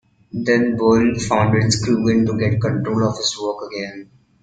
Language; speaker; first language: English; non-native, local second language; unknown